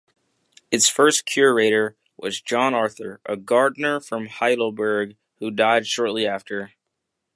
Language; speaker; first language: English; native; English